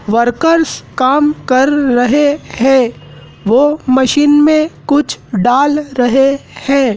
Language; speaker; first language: Hindi; native; Hindi